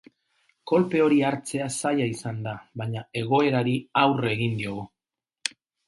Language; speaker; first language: Basque; non-native, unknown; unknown